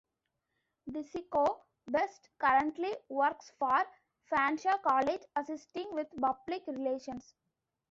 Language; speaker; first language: English; non-native, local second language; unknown